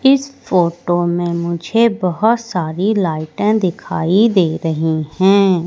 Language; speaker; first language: Hindi; native; Hindi